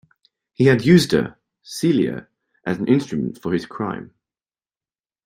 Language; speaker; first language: English; native; English